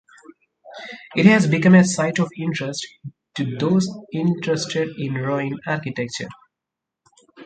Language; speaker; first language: English; non-native, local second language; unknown